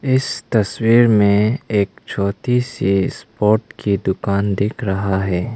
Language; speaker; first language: Hindi; non-native, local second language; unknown